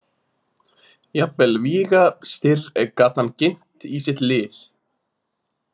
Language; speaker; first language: Icelandic; native; Icelandic